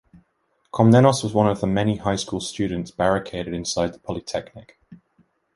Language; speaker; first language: English; native; English